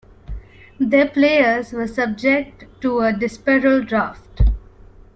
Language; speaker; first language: English; non-native, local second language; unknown